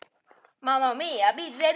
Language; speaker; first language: Icelandic; native; Icelandic